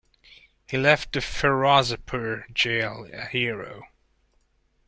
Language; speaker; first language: English; non-native, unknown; Hungarian